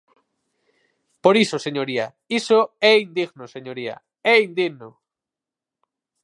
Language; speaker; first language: Galician; native; Galician